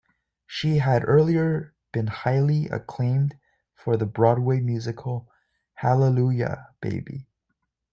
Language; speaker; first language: English; native; English